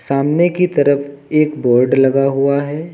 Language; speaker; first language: Hindi; native; Hindi